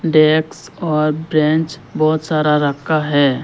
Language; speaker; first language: Hindi; non-native, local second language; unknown